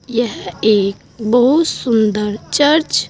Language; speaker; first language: Hindi; native; Hindi